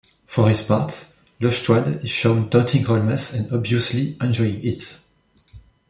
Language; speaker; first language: English; non-native, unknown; French